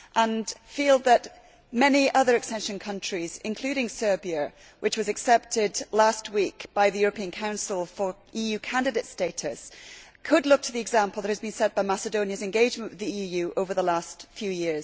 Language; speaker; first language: English; native; English